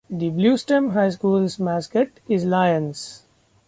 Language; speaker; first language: English; non-native, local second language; Marathi